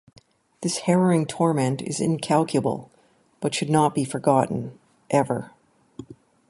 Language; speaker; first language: English; native; English